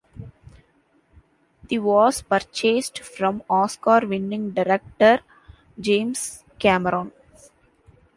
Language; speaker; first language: English; non-native, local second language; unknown